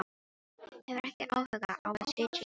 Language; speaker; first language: Icelandic; non-native, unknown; Filipino